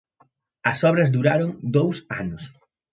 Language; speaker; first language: Galician; native; Galician